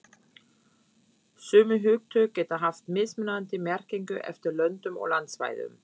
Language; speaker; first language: Icelandic; non-native, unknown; German